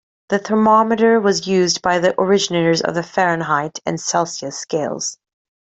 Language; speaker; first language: English; native; English